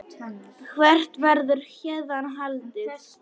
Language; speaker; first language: Icelandic; non-native, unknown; Polish